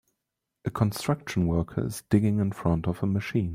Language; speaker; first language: English; non-native, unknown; German